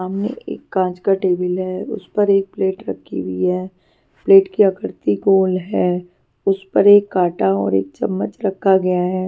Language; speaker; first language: Hindi; non-native, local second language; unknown